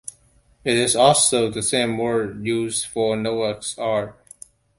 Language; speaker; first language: English; non-native, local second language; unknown